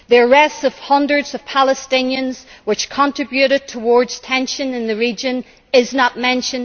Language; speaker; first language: English; native; English